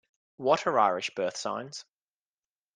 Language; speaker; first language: English; native; English